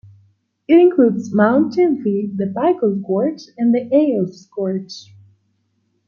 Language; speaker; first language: English; non-native, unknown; Spanish